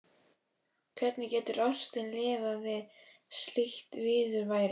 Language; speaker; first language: Icelandic; native; Icelandic